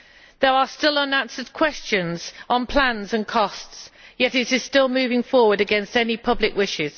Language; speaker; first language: English; native; English